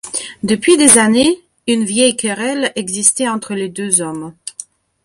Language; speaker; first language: French; non-native, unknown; Belarusian